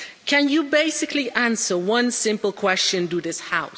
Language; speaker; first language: English; non-native, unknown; Dutch